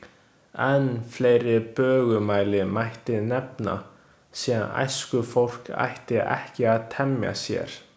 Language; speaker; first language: Icelandic; non-native, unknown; Chinese